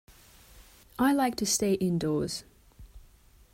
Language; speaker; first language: English; non-native, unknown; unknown